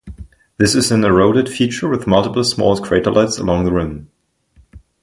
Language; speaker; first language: English; non-native, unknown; German